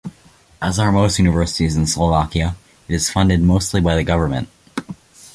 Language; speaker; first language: English; native; English